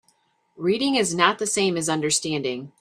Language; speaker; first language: English; native; English